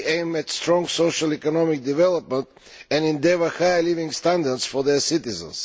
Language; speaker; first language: English; non-native, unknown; Bulgarian